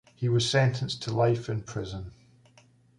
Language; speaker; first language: English; native; English